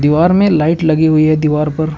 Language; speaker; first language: Hindi; native; Hindi